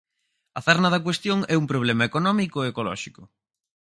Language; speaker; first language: Galician; native; Galician